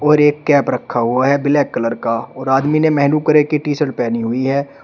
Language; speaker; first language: Hindi; native; Hindi